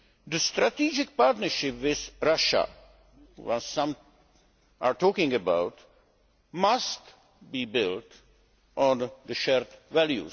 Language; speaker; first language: English; native; English